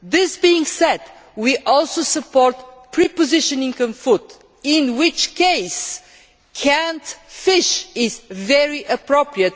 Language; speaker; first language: English; non-native, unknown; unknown